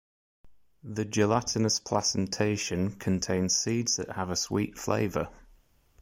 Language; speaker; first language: English; native; English